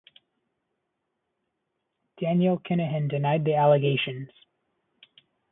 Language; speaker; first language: English; native; English